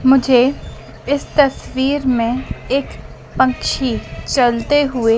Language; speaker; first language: Hindi; native; Hindi